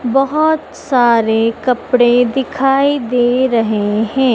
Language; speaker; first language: Hindi; native; Hindi